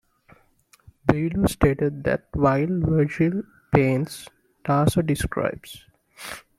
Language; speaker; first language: English; non-native, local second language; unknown